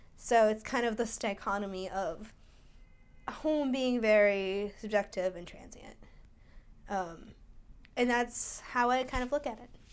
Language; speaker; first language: English; early bilingual, other home language; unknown